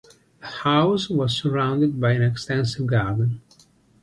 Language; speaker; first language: English; non-native, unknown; Italian